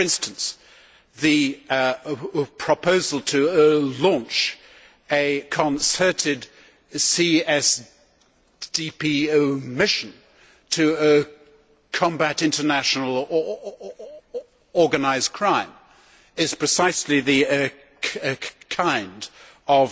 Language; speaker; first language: English; native; English